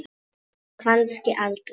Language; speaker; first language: Icelandic; non-native, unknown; Polish